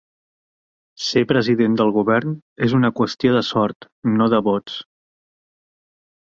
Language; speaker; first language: Catalan; native; Catalan